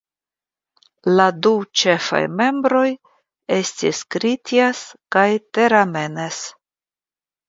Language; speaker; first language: Esperanto; non-native, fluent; Russian